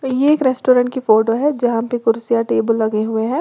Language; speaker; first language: Hindi; native; Hindi